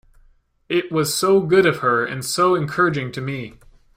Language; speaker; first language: English; native; English